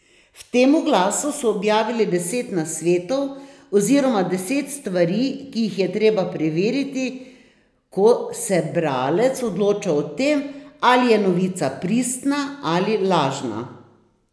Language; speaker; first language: Slovenian; native; Slovenian